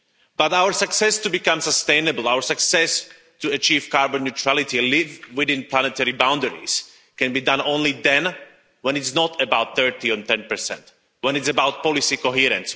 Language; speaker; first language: English; non-native, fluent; Slovak